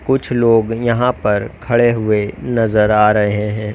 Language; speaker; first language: Hindi; native; Hindi